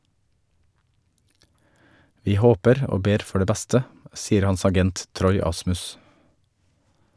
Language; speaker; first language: Norwegian; native; Norwegian